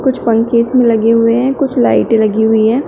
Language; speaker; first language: Hindi; native; Hindi